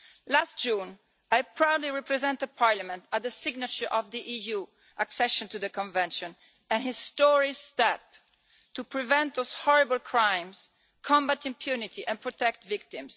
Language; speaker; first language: English; non-native, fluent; Italian